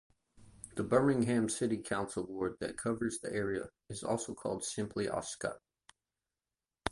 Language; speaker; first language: English; native; English